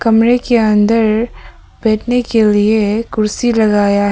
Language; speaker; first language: Hindi; early bilingual, other home language; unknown